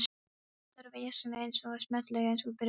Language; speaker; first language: Icelandic; non-native, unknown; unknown